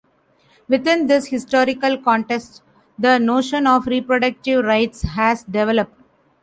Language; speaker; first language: English; non-native, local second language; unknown